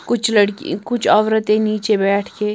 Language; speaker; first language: Hindi; non-native, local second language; Punjabi